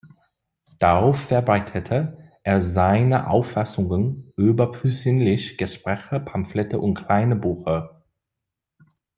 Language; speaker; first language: German; non-native, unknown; English